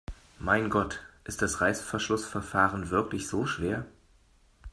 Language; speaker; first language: German; native; German